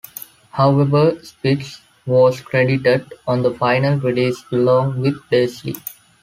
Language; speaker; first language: English; non-native, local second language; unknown